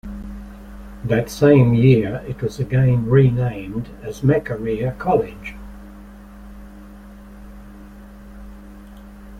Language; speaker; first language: English; native; English